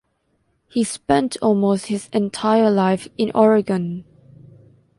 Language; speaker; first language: English; non-native, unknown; Thai